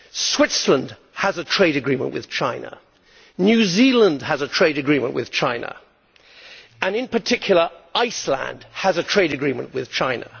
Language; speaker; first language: English; native; English